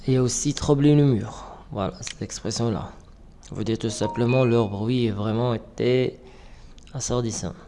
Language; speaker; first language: French; non-native, local second language; Arabic